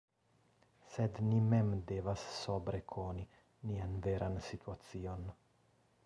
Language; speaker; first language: Esperanto; non-native, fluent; Italian